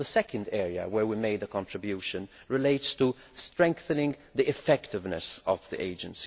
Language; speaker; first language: English; non-native, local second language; Maltese